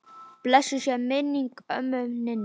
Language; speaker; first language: Icelandic; native; Icelandic